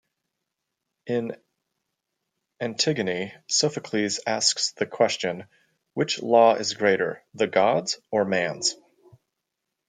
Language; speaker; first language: English; native; English